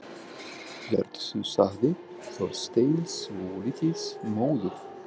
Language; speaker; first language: Icelandic; non-native, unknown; Russian